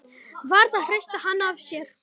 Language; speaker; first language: Icelandic; non-native, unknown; Romanian